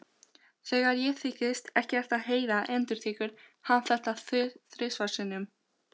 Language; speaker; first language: Icelandic; non-native, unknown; Albanian